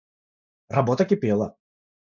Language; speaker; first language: Russian; non-native, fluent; Georgian